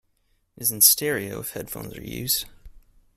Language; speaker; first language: English; native; English